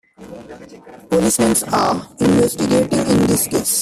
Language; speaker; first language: English; non-native, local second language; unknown